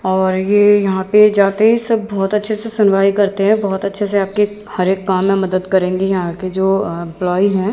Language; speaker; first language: Hindi; native; Hindi